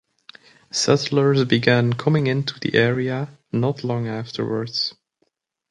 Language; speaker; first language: English; native; English